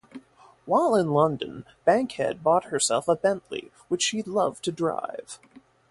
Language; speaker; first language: English; native; English